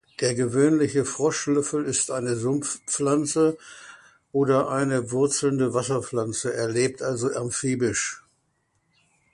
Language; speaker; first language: German; native; German